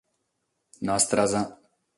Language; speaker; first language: Sardinian; non-native, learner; Catalan